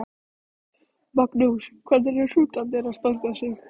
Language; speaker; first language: Icelandic; native; Icelandic